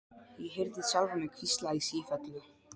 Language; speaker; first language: Icelandic; non-native, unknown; Polish